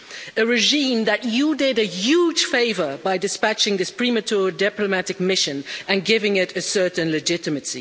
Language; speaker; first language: English; non-native, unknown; Dutch